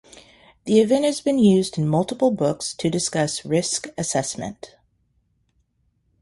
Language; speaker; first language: English; native; English